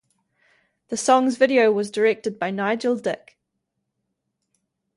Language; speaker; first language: English; native; English